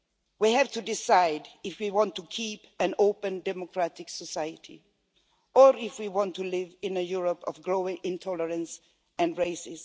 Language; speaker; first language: English; non-native, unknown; Swedish